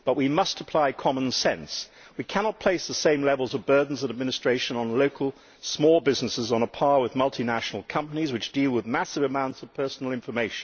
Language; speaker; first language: English; native; English